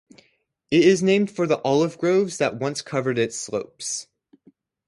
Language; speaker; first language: English; native; English